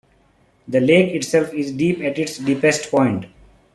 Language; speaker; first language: English; non-native, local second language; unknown